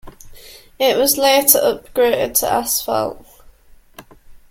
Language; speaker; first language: English; native; English